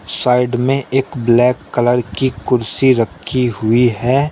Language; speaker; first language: Hindi; native; Hindi